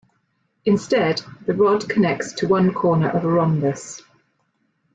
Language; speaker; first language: English; native; English